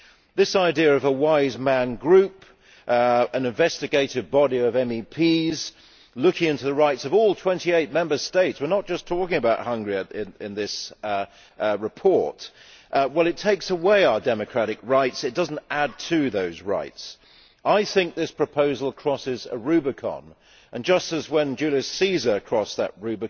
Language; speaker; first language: English; native; English